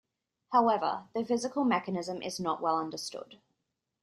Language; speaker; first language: English; native; English